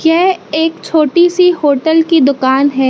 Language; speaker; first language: Hindi; native; Hindi